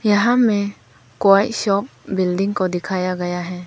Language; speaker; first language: Hindi; non-native, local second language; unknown